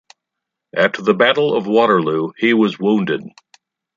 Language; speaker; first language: English; native; English